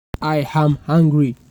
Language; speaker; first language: English; non-native, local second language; Yoruba